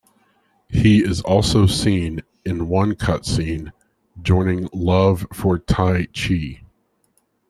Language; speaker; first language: English; native; English